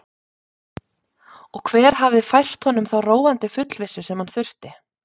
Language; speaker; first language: Icelandic; native; Icelandic